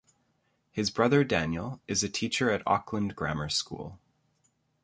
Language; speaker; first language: English; native; English